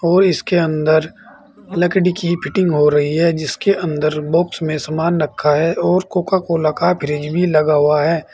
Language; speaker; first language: Hindi; native; Hindi